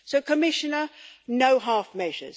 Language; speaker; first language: English; native; English